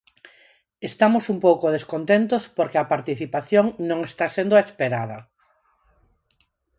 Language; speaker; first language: Galician; non-native, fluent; Spanish